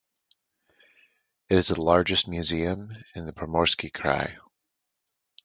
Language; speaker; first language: English; native; English